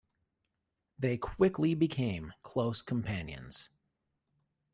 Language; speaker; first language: English; native; English